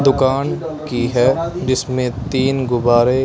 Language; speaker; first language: Hindi; non-native, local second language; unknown